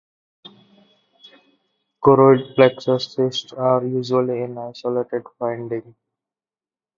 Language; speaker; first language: English; non-native, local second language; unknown